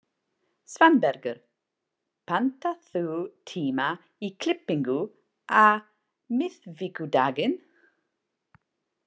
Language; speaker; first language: Icelandic; non-native, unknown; English